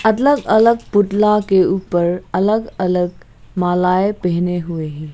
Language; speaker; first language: Hindi; non-native, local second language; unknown